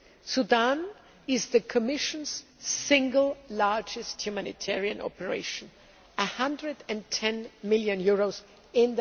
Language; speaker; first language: English; non-native, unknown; German